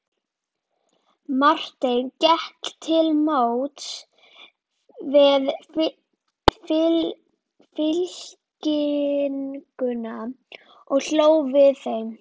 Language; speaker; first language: Icelandic; native; Icelandic